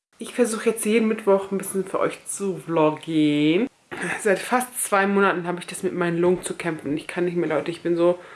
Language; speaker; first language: German; early bilingual, other home language; Turkish